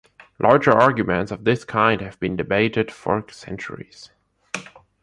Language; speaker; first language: English; non-native, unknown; German